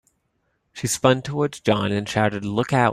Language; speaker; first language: English; native; English